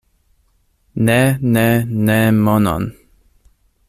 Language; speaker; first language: Esperanto; non-native, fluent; English